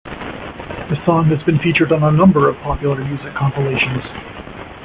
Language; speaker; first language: English; native; English